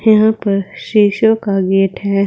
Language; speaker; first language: Hindi; native; Hindi